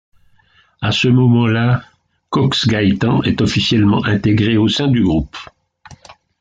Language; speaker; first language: French; native; French